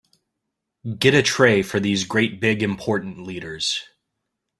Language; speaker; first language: English; native; English